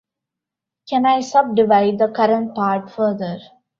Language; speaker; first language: English; non-native, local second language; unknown